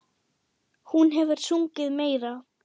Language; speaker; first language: Icelandic; non-native, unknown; German